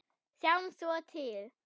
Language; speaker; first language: Icelandic; non-native, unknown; German